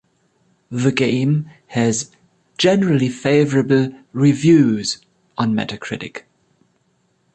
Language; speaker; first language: English; non-native, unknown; German